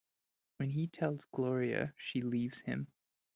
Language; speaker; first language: English; non-native, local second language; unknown